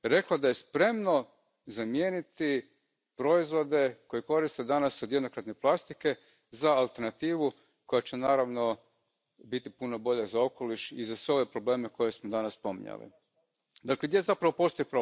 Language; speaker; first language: English; native; English